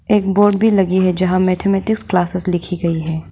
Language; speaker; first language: Hindi; non-native, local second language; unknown